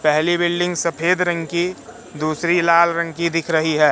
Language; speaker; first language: Hindi; native; Hindi